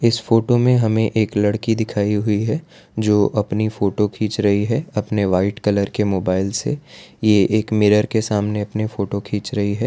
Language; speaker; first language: Hindi; non-native, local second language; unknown